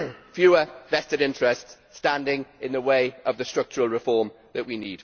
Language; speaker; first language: English; native; English